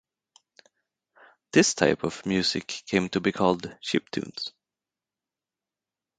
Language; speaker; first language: English; non-native, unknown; Swedish